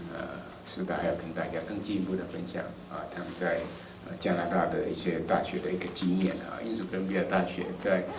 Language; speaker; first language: Chinese; native; Chinese